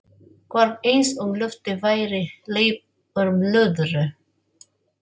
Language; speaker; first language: Icelandic; non-native, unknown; Filipino